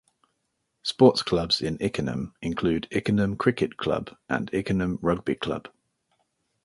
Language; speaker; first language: English; native; English